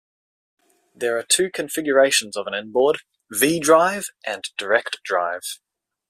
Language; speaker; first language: English; native; English